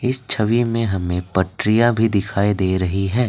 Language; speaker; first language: Hindi; non-native, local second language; Assamese